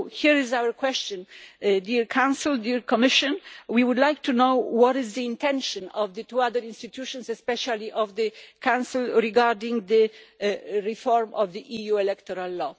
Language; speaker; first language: English; non-native, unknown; Polish